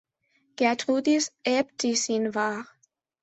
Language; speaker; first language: German; non-native, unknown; Spanish